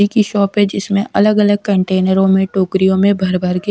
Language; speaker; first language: Hindi; non-native, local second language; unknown